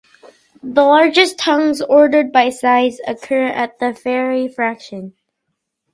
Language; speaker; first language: English; native; English